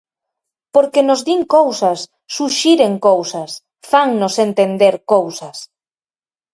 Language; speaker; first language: Galician; native; Galician